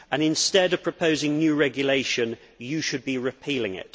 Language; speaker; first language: English; native; English